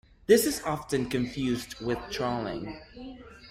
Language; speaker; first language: English; non-native, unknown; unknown